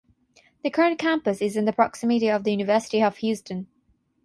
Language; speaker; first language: English; non-native, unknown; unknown